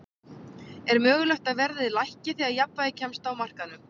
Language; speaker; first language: Icelandic; native; Icelandic